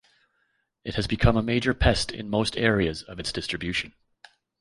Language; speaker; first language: English; native; English